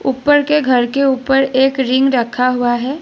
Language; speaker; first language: Hindi; non-native, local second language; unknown